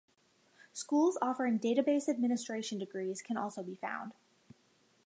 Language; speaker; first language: English; native; English